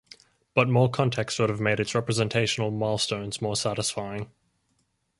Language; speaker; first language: English; native; English